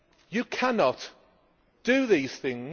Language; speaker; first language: English; native; English